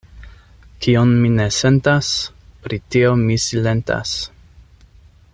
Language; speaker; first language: Esperanto; non-native, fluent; English